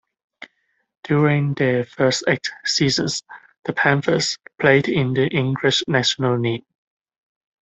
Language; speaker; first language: English; non-native, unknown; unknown